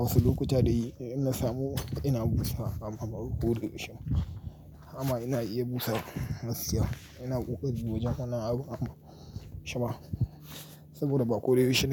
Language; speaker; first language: Hausa; native; Hausa